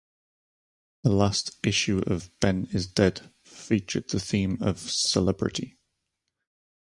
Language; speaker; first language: English; native; English